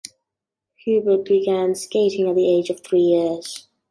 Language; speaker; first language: English; native; English